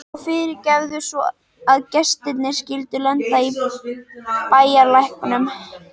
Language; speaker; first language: Icelandic; native; Icelandic